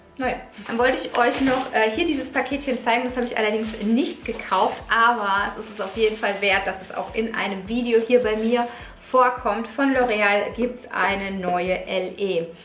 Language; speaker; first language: German; early bilingual, other home language; Italian